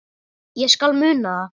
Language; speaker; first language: Icelandic; native; Icelandic